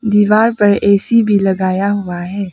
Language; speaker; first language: Hindi; non-native, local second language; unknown